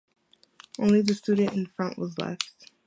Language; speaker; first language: English; native; English